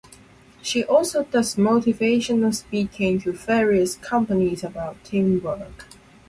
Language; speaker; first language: English; non-native, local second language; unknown